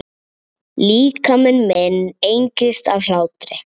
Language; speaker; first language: Icelandic; native; Icelandic